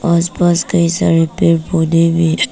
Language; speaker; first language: Hindi; non-native, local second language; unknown